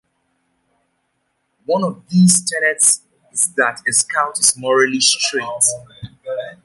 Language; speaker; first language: English; native; English